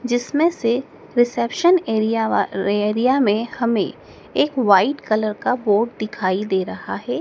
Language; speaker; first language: Hindi; native; Hindi